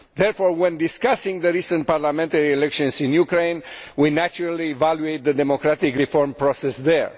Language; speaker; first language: English; non-native, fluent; Romanian